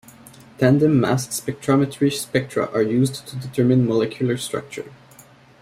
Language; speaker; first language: English; native; English